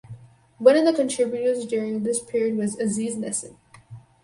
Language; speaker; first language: English; native; English